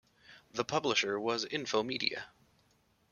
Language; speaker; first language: English; native; English